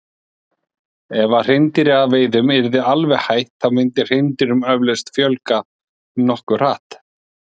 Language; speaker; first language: Icelandic; native; Icelandic